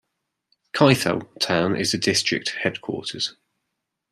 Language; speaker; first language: English; native; English